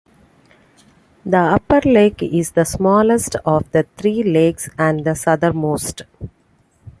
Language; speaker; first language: English; non-native, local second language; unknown